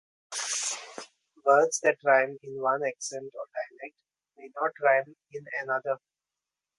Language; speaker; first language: English; non-native, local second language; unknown